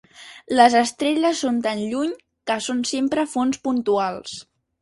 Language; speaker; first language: Catalan; native; Catalan